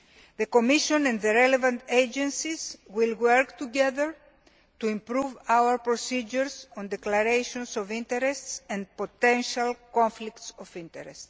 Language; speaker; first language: English; non-native, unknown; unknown